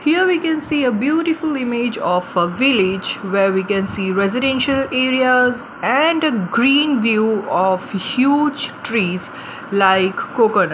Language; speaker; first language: English; non-native, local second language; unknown